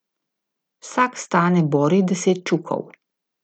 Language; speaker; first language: Slovenian; native; Slovenian